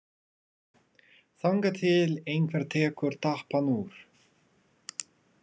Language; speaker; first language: Icelandic; non-native, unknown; Russian